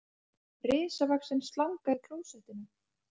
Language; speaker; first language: Icelandic; native; Icelandic